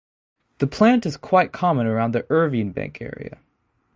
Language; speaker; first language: English; native; English